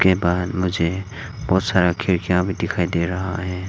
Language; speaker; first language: Hindi; non-native, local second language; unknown